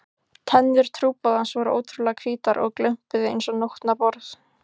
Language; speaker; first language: Icelandic; native; Icelandic